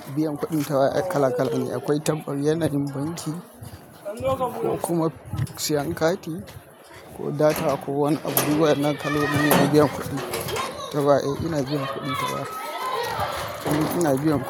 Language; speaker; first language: Hausa; native; Hausa